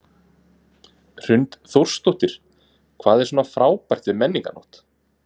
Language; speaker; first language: Icelandic; native; Icelandic